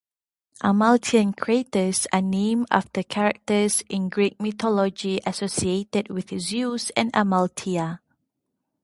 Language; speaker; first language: English; non-native, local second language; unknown